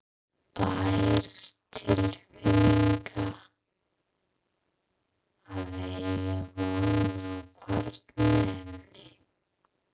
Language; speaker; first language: Icelandic; non-native, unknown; English